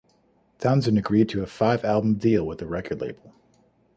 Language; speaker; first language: English; native; English